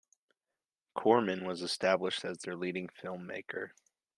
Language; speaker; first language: English; native; English